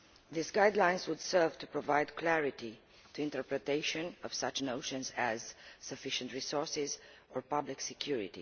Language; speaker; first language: English; non-native, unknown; Romanian